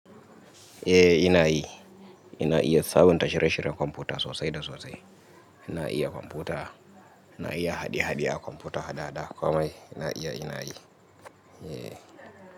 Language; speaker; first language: Hausa; native; Hausa